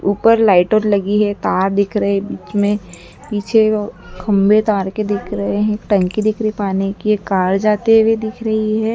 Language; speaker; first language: Hindi; native; Hindi